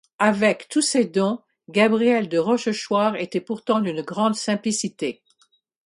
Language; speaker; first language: French; non-native, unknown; English